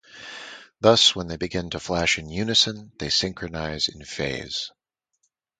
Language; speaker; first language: English; native; English